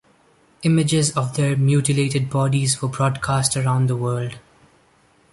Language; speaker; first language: English; non-native, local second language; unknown